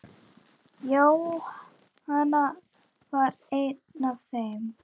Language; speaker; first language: Icelandic; native; Icelandic